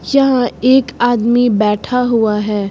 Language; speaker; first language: Hindi; native; Hindi